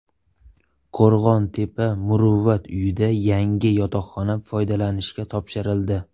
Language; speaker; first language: Uzbek; native; Uzbek